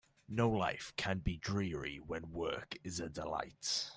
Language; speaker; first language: English; native; English